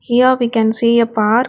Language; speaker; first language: English; non-native, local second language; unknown